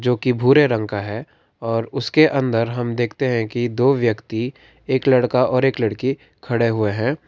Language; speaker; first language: Hindi; non-native, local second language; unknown